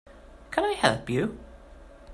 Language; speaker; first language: English; native; English